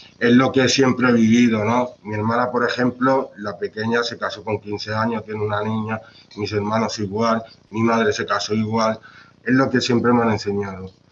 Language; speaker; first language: Spanish; native; Spanish